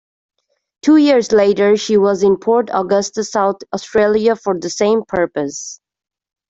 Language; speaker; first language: English; native; English